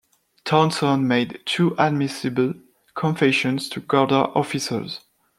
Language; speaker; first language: English; non-native, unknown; French